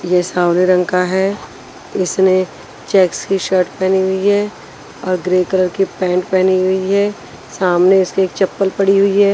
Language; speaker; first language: Hindi; non-native, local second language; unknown